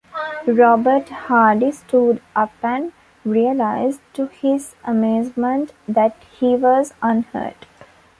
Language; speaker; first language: English; non-native, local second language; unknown